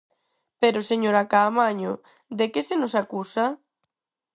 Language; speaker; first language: Galician; non-native, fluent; Spanish